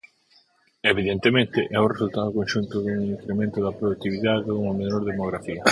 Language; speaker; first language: Galician; native; Galician